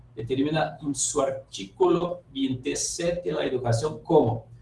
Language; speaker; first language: Spanish; non-native, related language; Portuguese